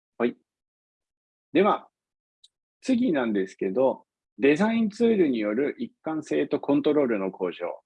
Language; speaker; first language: Japanese; non-native, fluent; English